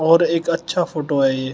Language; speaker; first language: Hindi; native; Hindi